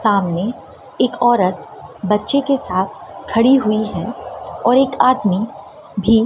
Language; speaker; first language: Hindi; native; Hindi